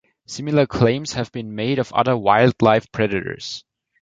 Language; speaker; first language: English; non-native, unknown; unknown